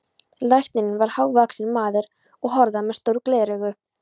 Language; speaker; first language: Icelandic; non-native, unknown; Polish